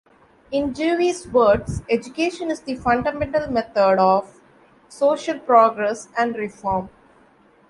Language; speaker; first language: English; non-native, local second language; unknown